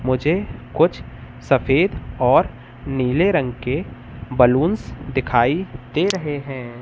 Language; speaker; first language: Hindi; native; Hindi